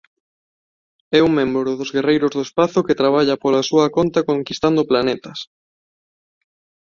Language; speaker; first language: Galician; non-native, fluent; Spanish